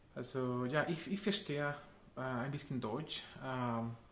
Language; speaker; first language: German; non-native, learner; Spanish